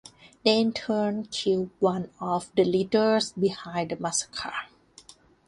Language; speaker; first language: English; non-native, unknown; Thai